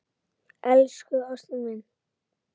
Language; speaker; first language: Icelandic; native; Icelandic